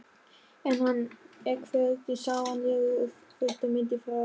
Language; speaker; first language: Icelandic; non-native, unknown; German